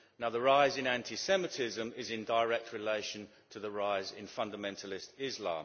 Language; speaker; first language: English; native; English